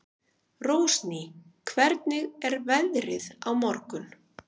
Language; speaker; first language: Icelandic; native; Icelandic